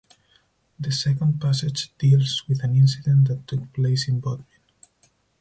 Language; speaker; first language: English; non-native, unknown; Spanish